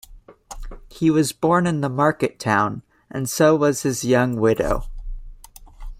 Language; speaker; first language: English; native; English